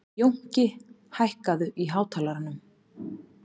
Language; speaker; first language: Icelandic; native; Icelandic